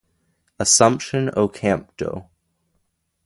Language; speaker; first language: English; native; English